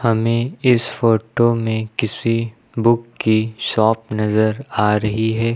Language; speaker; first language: Hindi; native; Hindi